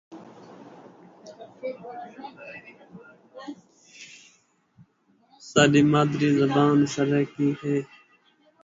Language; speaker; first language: English; non-native, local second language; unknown